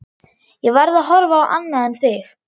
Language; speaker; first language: Icelandic; non-native, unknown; German